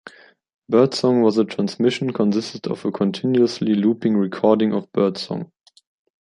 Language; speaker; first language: English; non-native, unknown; German